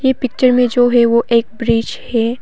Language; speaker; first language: Hindi; non-native, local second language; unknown